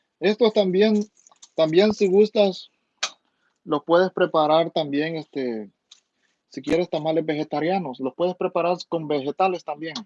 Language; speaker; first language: Spanish; native; Spanish